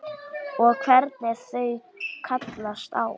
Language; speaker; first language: Icelandic; native; Icelandic